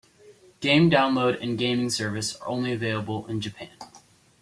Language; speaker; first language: English; native; English